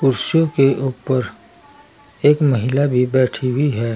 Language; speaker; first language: Hindi; native; Hindi